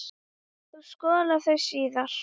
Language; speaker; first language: Icelandic; native; Icelandic